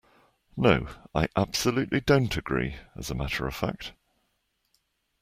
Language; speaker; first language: English; native; English